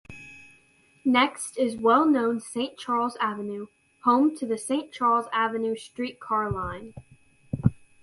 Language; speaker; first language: English; native; English